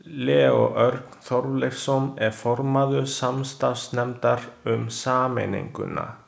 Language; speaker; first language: Icelandic; non-native, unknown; Chinese